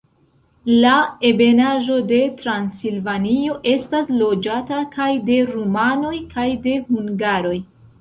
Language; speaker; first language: Esperanto; non-native, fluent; Central Kurdish